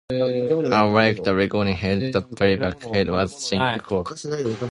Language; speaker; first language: English; non-native, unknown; Japanese